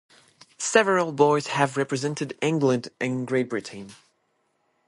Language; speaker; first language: English; non-native, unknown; French